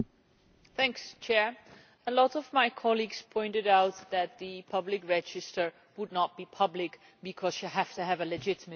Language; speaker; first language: English; non-native, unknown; Dutch